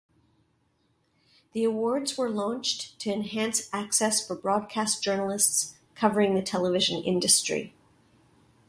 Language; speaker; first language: English; native; English